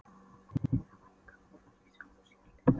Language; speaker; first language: Icelandic; non-native, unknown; Polish